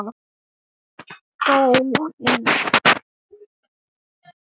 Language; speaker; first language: Icelandic; native; Icelandic